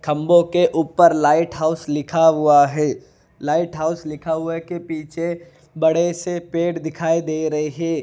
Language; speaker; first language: Hindi; non-native, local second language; Gujarati